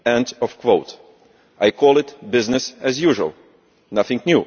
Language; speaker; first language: English; non-native, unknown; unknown